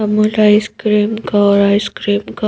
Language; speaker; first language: Hindi; native; Hindi